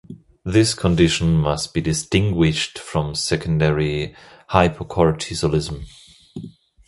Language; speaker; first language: English; non-native, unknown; German